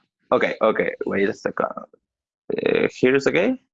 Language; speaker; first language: English; non-native, learner; Spanish